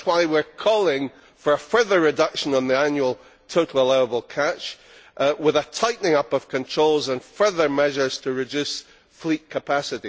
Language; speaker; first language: English; native; English